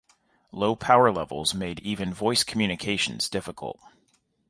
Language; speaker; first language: English; native; English